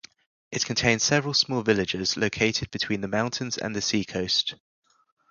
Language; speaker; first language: English; native; English